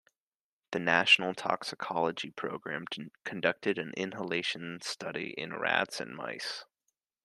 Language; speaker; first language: English; native; English